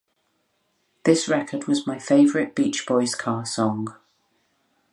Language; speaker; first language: English; native; English